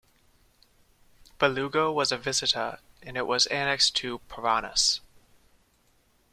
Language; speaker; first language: English; native; English